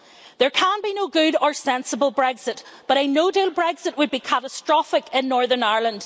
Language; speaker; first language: English; native; English